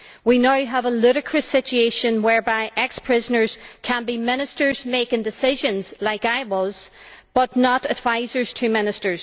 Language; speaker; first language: English; native; English